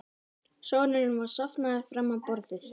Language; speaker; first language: Icelandic; native; Icelandic